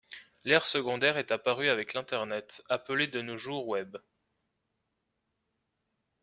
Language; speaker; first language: French; native; French